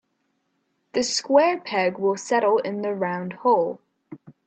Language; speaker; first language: English; native; English